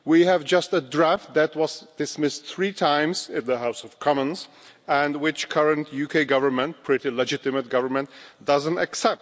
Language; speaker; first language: English; non-native, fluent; Czech